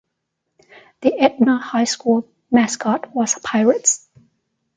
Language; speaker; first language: English; non-native, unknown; Chinese